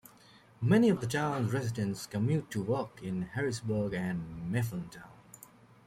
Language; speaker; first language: English; native; English